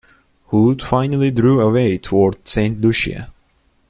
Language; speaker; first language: English; non-native, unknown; Turkish